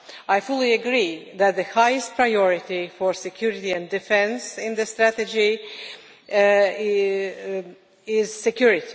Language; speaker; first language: English; non-native, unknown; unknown